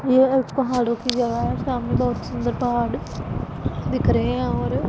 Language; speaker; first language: Hindi; non-native, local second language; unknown